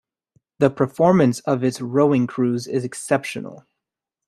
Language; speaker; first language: English; native; English